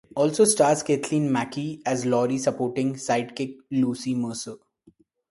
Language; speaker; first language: English; non-native, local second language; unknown